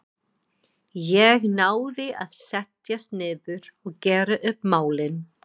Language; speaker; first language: Icelandic; non-native, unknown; English